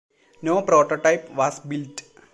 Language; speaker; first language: English; non-native, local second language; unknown